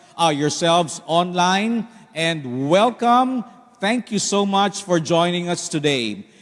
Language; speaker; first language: English; non-native, local second language; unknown